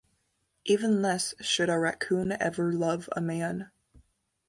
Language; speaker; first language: English; native; English